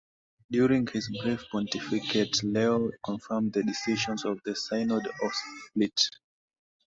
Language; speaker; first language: English; non-native, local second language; Swahili